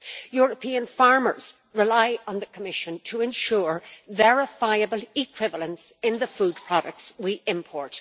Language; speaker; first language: English; native; English